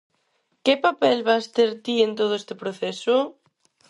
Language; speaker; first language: Galician; non-native, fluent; Spanish